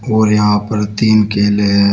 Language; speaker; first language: Hindi; native; Hindi